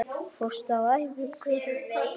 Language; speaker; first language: Icelandic; native; Icelandic